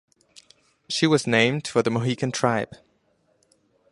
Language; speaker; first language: English; non-native, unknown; German